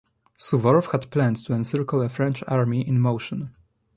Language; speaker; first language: English; non-native, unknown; Polish